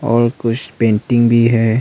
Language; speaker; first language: Hindi; non-native, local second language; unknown